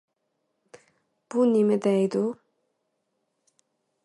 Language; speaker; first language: English; non-native, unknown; Uyghur